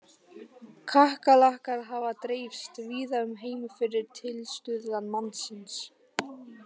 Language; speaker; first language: Icelandic; non-native, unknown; Polish